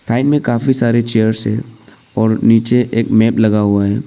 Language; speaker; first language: Hindi; non-native, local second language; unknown